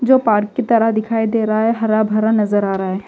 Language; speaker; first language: Hindi; non-native, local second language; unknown